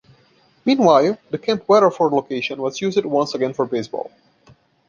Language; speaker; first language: English; non-native, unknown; Portuguese